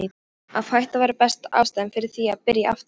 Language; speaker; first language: Icelandic; non-native, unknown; Polish